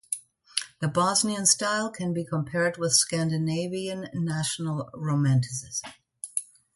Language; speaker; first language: English; non-native, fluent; German